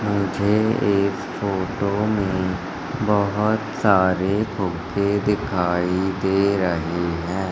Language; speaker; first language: Hindi; native; Hindi